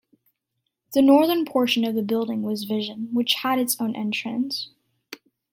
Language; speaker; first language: English; native; English